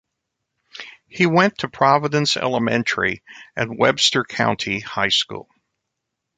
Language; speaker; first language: English; native; English